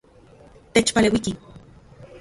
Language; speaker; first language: Central Puebla Nahuatl; non-native, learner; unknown